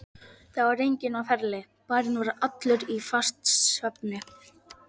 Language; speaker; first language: Icelandic; non-native, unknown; Polish